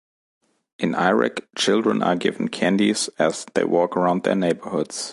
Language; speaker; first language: English; non-native, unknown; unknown